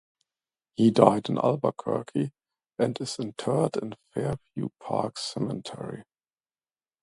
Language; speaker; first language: English; non-native, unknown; German